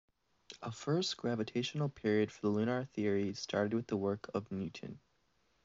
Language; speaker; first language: English; native; English